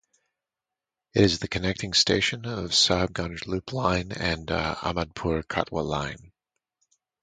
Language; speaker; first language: English; native; English